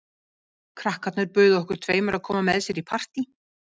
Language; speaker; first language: Icelandic; native; Icelandic